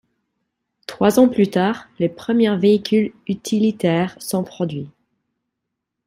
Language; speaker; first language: French; non-native, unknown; English